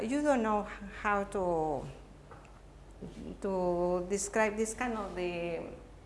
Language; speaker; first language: English; non-native, learner; Spanish